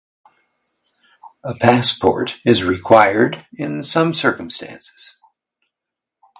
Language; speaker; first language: English; native; English